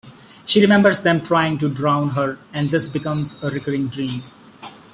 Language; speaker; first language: English; non-native, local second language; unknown